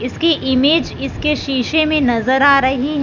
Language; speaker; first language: Hindi; non-native, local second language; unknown